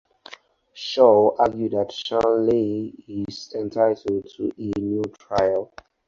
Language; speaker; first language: English; non-native, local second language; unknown